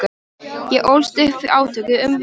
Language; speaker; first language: Icelandic; non-native, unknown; Polish